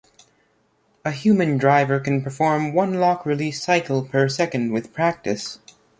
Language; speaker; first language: English; native; English